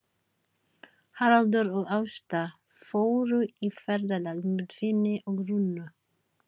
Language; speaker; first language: Icelandic; non-native, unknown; Filipino